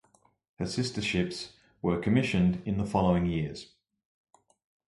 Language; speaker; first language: English; native; English